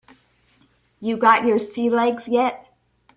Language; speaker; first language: English; native; English